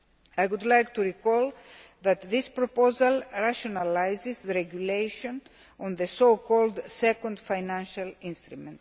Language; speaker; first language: English; non-native, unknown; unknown